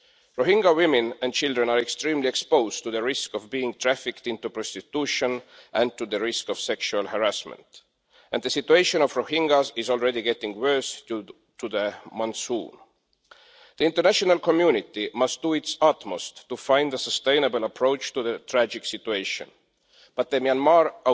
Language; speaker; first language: English; non-native, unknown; Estonian